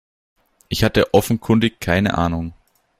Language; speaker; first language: German; native; German